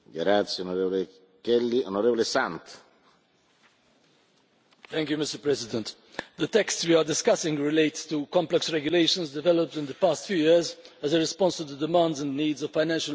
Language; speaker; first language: English; non-native, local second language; Maltese